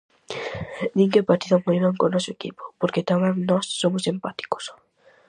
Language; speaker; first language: Galician; native; Galician